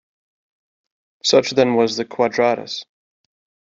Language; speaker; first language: English; native; English